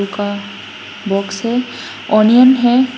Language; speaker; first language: Hindi; non-native, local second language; Bangla